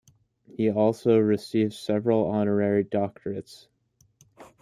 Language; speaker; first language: English; native; English